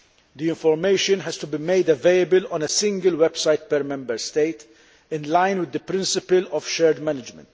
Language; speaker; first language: English; non-native, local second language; Maltese